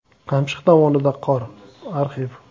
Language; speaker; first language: Uzbek; native; Uzbek